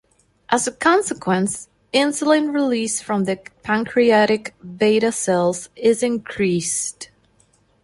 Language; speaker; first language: English; non-native, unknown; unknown